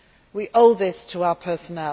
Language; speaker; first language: English; native; English